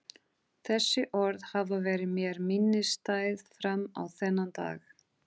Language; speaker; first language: Icelandic; non-native, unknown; Portuguese